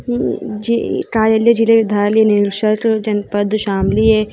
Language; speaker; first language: Hindi; native; Hindi